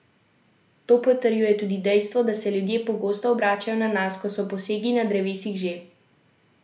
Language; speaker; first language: Slovenian; native; Slovenian